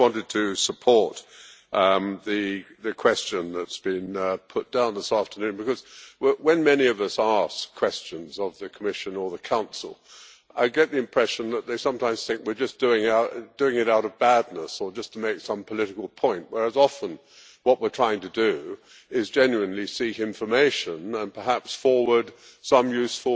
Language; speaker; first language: English; native; English